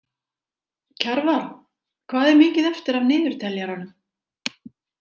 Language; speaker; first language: Icelandic; native; Icelandic